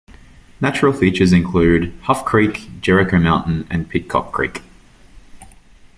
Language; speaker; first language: English; native; English